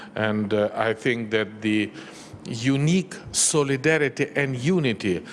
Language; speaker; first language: English; non-native, fluent; Ukrainian